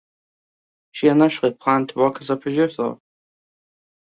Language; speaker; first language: English; native; English